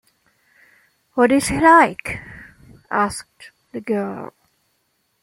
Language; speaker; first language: English; non-native, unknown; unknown